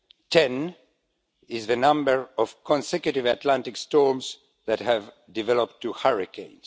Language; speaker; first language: English; non-native, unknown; Estonian